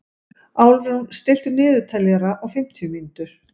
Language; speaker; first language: Icelandic; native; Icelandic